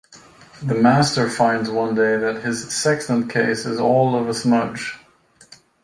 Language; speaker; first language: English; native; English